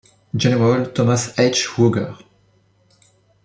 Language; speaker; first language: English; non-native, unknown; French